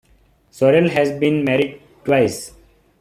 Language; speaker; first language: English; non-native, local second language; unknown